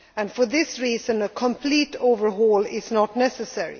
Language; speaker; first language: English; non-native, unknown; Swedish